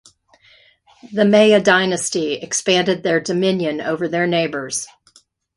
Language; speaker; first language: English; native; English